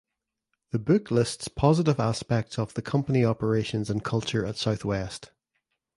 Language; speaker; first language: English; native; English